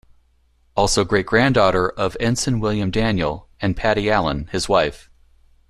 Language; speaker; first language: English; native; English